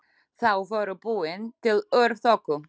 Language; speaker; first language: Icelandic; non-native, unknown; Slovak